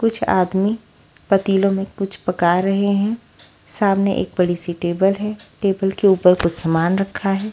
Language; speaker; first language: Hindi; native; Hindi